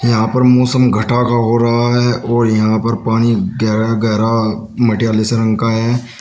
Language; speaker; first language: Hindi; native; Hindi